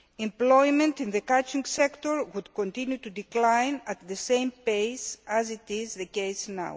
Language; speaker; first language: English; non-native, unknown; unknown